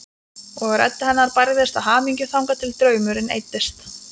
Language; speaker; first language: Icelandic; non-native, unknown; Lithuanian